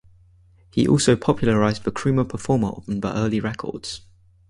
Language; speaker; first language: English; native; English